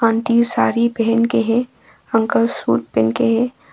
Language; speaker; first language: Hindi; non-native, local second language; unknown